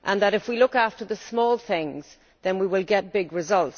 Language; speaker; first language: English; native; English